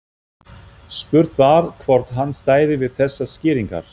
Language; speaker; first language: Icelandic; non-native, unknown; German